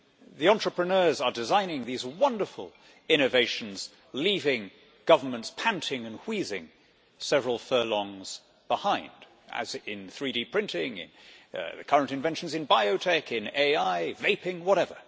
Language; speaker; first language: English; native; English